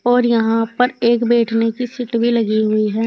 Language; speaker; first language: Hindi; native; Hindi